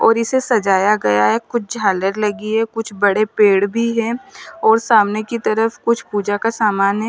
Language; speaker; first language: Hindi; non-native, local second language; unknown